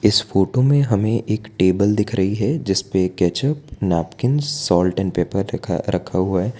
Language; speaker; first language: Hindi; non-native, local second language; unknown